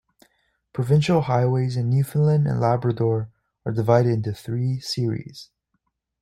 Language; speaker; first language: English; native; English